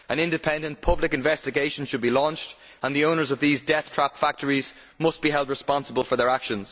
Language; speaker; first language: English; native; English